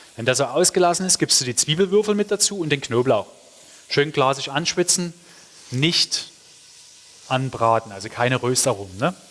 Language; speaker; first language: German; non-native, fluent; Hungarian